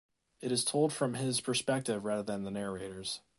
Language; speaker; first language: English; native; English